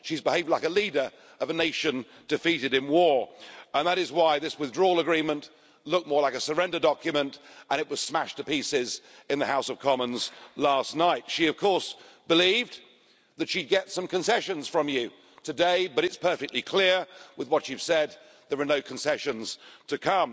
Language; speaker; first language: English; native; English